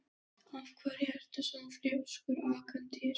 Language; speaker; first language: Icelandic; non-native, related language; Danish